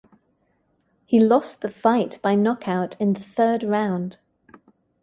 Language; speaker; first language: English; native; English